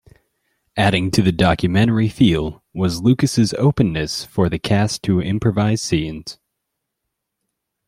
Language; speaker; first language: English; native; English